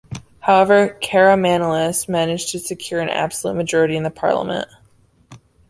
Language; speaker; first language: English; native; English